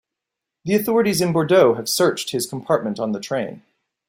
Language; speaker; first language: English; native; English